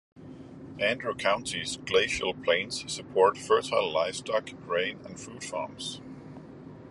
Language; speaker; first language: English; non-native, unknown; Danish